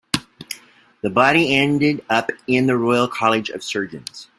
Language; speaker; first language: English; native; English